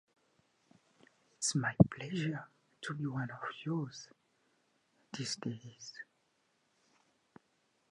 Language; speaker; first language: English; native; English